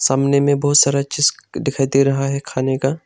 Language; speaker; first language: Hindi; non-native, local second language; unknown